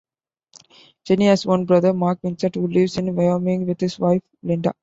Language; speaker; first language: English; non-native, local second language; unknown